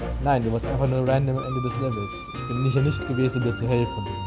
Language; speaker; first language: German; native; German